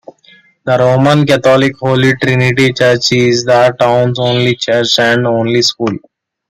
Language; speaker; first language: English; non-native, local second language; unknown